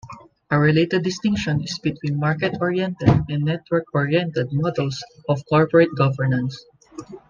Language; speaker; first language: English; non-native, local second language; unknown